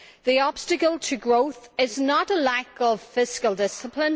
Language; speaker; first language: English; native; English